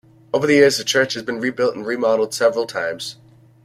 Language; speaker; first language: English; native; English